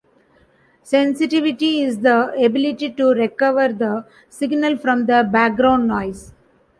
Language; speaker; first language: English; non-native, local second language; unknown